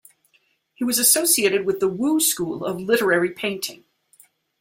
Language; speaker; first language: English; native; English